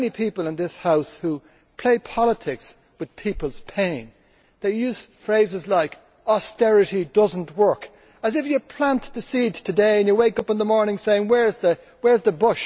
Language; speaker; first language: English; native; English